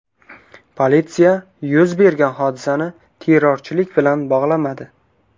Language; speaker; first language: Uzbek; native; Uzbek